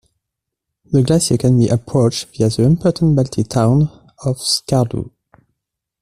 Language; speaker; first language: English; non-native, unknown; French